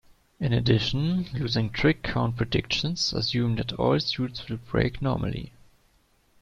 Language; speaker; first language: English; non-native, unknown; German